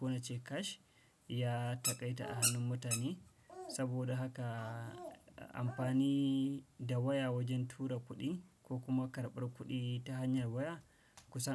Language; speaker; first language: Hausa; non-native, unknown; Fula